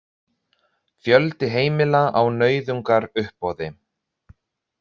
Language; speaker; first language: Icelandic; native; Icelandic